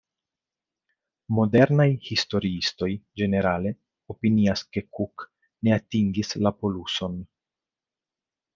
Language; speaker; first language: Esperanto; non-native, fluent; Italian